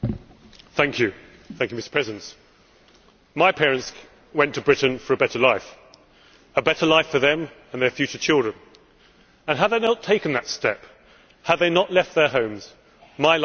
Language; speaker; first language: English; native; English